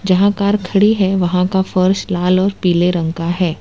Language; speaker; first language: Hindi; non-native, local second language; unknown